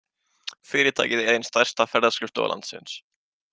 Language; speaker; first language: Icelandic; native; Icelandic